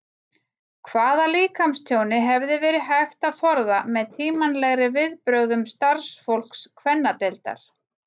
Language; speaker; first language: Icelandic; native; Icelandic